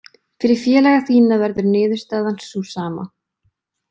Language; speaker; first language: Icelandic; native; Icelandic